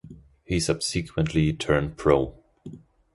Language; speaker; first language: English; non-native, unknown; German